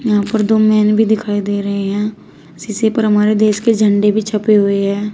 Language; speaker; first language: Hindi; native; Hindi